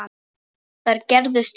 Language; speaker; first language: Icelandic; non-native, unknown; Polish